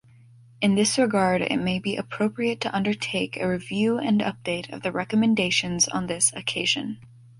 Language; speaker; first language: English; native; English